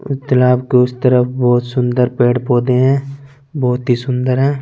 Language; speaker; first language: Hindi; non-native, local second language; Punjabi